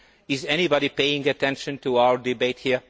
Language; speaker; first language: English; non-native, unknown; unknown